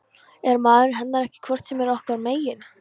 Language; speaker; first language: Icelandic; non-native, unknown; Polish